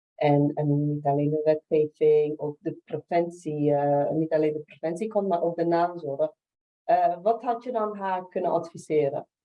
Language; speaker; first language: Dutch; early bilingual, other home language; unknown